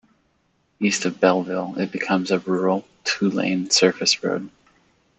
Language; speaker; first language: English; native; English